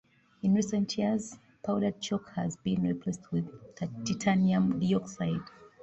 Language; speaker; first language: English; non-native, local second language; Ganda